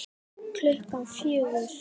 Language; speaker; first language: Icelandic; native; Icelandic